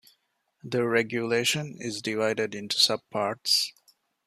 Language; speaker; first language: English; non-native, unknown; Divehi